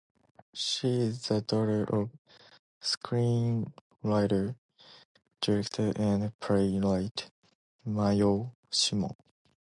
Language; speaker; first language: English; non-native, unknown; Japanese